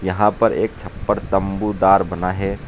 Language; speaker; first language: Hindi; native; Hindi